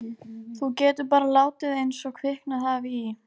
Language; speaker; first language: Icelandic; native; Icelandic